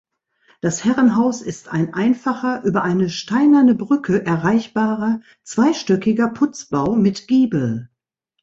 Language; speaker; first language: German; native; German